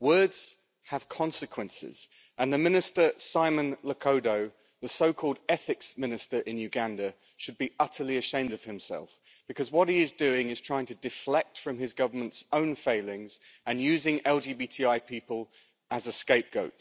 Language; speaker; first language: English; native; English